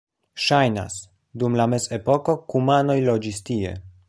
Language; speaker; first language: Esperanto; non-native, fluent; Polish